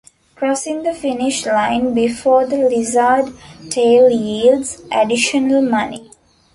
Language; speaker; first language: English; non-native, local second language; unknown